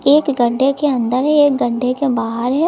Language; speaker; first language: Hindi; native; Hindi